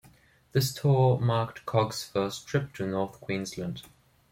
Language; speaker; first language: English; non-native, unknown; German